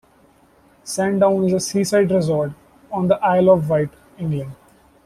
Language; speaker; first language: English; non-native, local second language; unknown